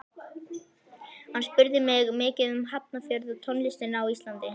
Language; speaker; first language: Icelandic; native; Icelandic